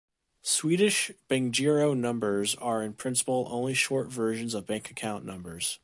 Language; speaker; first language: English; native; English